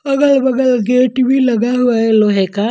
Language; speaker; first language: Hindi; non-native, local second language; Punjabi